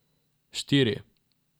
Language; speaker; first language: Slovenian; non-native, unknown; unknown